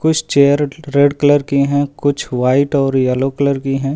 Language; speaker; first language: Hindi; native; Hindi